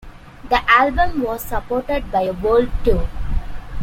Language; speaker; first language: English; non-native, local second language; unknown